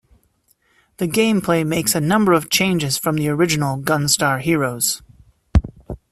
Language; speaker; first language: English; native; English